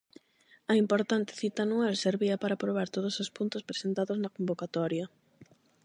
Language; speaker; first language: Galician; non-native, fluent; Spanish